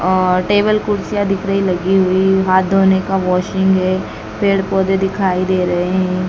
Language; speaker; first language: Hindi; native; Hindi